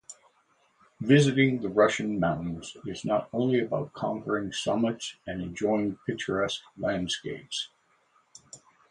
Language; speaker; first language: English; native; English